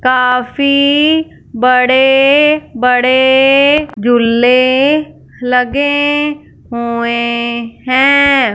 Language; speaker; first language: Hindi; non-native, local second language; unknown